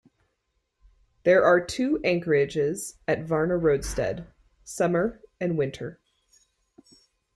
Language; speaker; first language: English; native; English